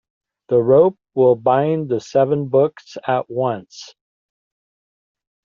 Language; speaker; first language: English; native; English